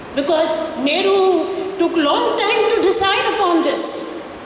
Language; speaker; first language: English; non-native, local second language; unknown